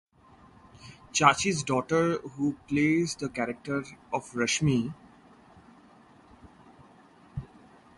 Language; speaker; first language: English; non-native, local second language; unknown